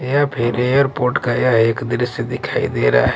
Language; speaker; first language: Hindi; non-native, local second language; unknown